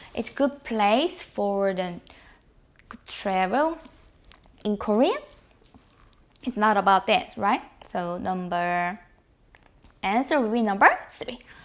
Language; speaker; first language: English; non-native, fluent; Korean